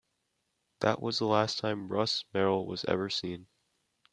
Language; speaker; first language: English; native; English